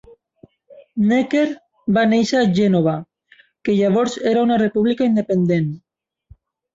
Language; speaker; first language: Catalan; non-native, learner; Spanish